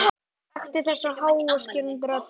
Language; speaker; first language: Icelandic; native; Icelandic